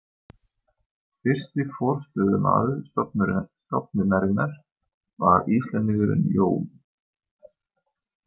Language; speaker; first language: Icelandic; non-native, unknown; German